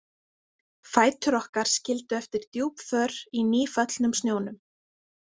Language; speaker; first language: Icelandic; native; Icelandic